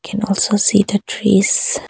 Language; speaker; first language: English; non-native, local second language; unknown